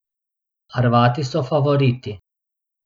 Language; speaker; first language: Slovenian; non-native, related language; Bosnian